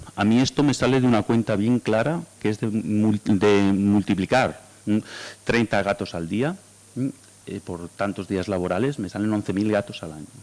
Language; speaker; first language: Spanish; native; Spanish